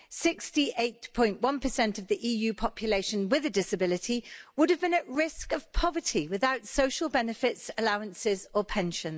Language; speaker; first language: English; native; English